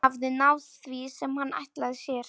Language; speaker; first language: Icelandic; non-native, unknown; Polish